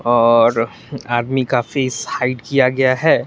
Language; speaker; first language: Hindi; non-native, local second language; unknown